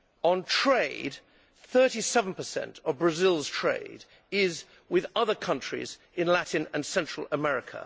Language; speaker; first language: English; native; English